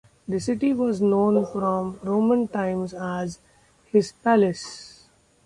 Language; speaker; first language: English; non-native, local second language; Marathi